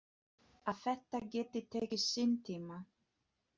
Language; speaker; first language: Icelandic; non-native, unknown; Polish